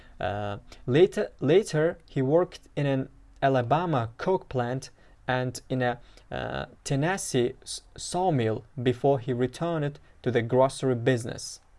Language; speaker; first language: English; non-native, fluent; Uzbek